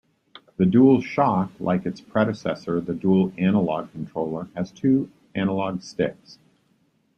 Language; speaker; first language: English; native; English